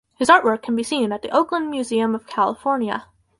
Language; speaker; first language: English; native; English